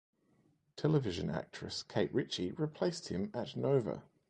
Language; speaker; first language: English; native; English